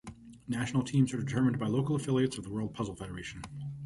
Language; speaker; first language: English; native; English